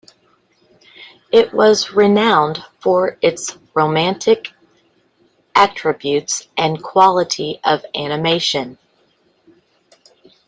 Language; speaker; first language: English; native; English